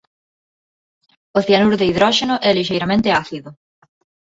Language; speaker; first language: Galician; non-native, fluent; Spanish